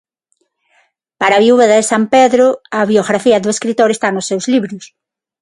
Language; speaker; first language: Galician; non-native, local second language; Spanish